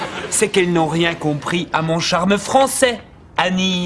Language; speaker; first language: French; native; French